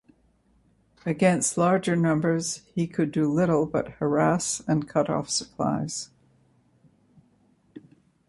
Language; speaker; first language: English; native; English